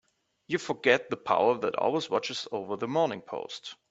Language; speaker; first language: English; non-native, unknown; German